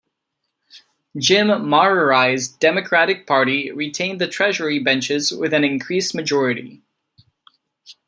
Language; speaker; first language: English; non-native, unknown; Czech